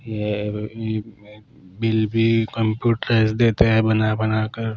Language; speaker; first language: Hindi; non-native, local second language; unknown